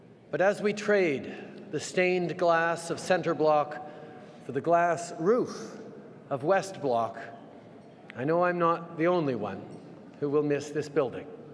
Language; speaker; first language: English; early bilingual, other home language; French